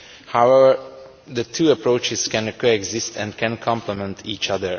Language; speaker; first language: English; non-native, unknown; Romanian